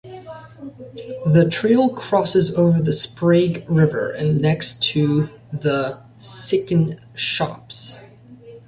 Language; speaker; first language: English; native; English